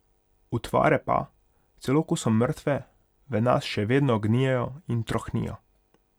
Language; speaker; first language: Slovenian; non-native, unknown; Hungarian